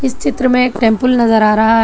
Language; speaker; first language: Hindi; non-native, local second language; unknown